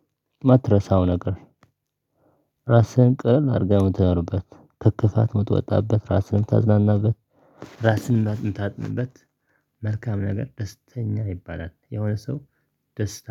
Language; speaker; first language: Amharic; non-native, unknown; Tigrinya